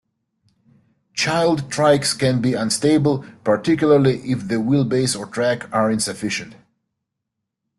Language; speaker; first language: English; native; English